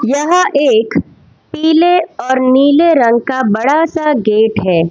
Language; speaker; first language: Hindi; non-native, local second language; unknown